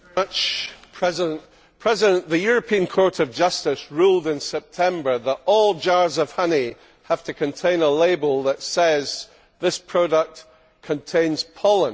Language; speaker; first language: English; native; English